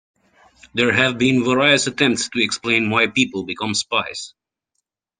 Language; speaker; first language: English; native; English